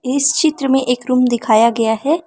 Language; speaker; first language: Hindi; non-native, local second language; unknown